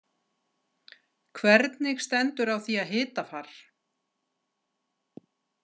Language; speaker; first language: Icelandic; native; Icelandic